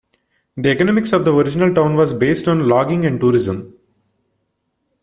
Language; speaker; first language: English; non-native, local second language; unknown